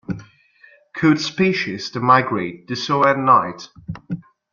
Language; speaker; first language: English; non-native, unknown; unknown